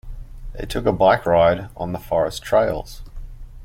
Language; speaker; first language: English; native; English